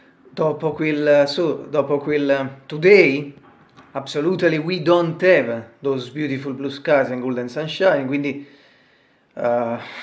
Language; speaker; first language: English; non-native, learner; Italian